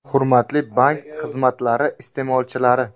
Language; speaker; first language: Uzbek; native; Uzbek